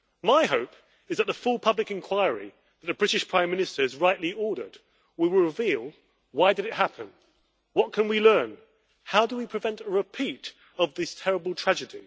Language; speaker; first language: English; native; English